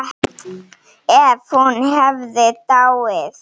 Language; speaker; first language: Icelandic; non-native, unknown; Slovenian